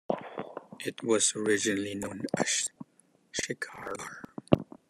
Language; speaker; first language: English; non-native, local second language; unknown